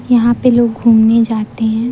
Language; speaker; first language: Hindi; native; Hindi